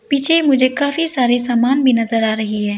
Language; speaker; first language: Hindi; early bilingual, other home language; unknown